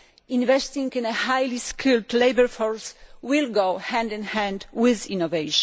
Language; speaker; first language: English; non-native, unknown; Polish